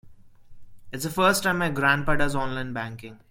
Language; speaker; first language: English; non-native, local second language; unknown